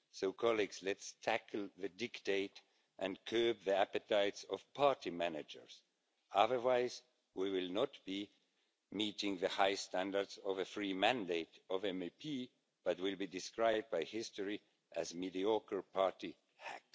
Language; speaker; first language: English; non-native, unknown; Estonian